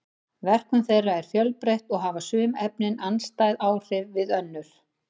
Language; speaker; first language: Icelandic; native; Icelandic